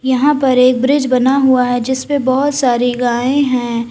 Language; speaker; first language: Hindi; native; Hindi